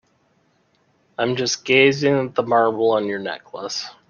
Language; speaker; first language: English; native; English